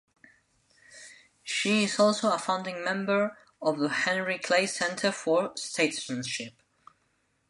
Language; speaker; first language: English; non-native, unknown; Spanish